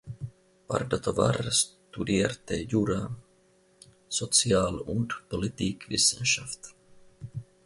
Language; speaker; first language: German; non-native, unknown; Finnish